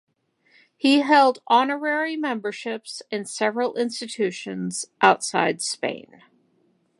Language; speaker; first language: English; native; English